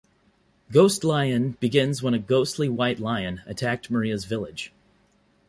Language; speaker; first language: English; native; English